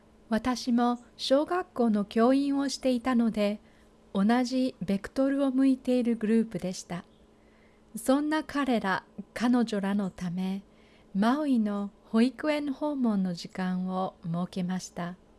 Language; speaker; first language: Japanese; native; Japanese